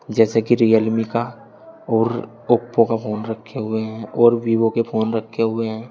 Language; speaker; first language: Hindi; native; Hindi